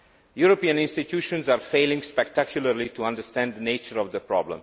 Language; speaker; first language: English; non-native, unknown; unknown